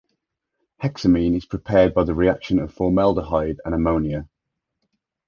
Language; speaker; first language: English; native; English